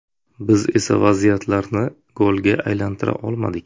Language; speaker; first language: Uzbek; native; Uzbek